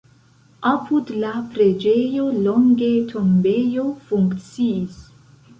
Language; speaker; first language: Esperanto; non-native, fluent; Central Kurdish